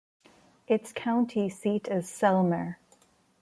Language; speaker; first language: English; non-native, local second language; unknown